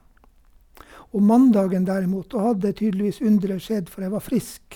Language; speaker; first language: Norwegian; native; Norwegian